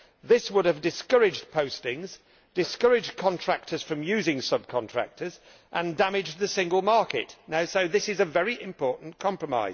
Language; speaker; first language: English; native; English